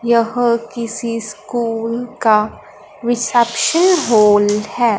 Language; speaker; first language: Hindi; non-native, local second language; Punjabi